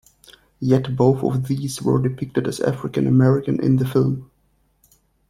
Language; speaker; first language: English; non-native, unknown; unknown